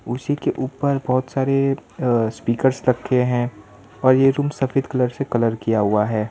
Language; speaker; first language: Hindi; non-native, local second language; Gujarati